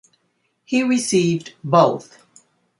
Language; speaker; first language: English; native; English